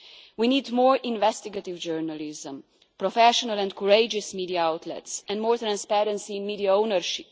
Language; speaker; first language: English; non-native, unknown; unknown